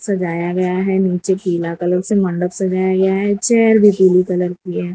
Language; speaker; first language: Hindi; non-native, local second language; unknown